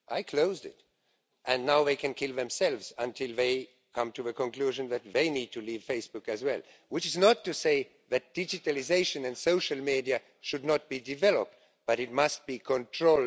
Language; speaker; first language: English; non-native, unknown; Estonian